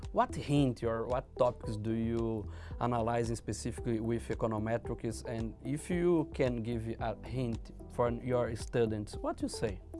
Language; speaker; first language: English; non-native, learner; Portuguese